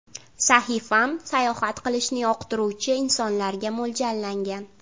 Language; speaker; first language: Uzbek; native; Uzbek